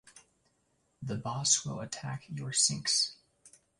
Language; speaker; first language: English; native; English